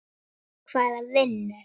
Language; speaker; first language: Icelandic; native; Icelandic